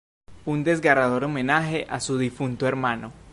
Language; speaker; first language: Spanish; native; Spanish